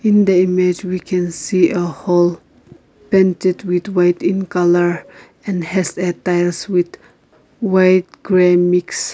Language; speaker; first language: English; non-native, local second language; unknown